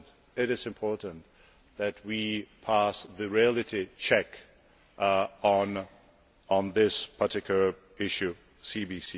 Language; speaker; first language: English; non-native, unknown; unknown